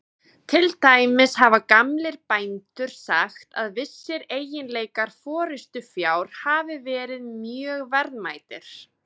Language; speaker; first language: Icelandic; native; Icelandic